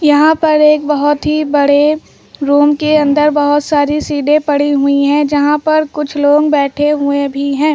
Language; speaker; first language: Hindi; native; Hindi